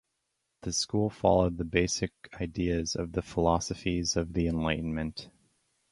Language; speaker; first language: English; native; English